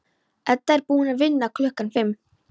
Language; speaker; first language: Icelandic; non-native, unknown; Polish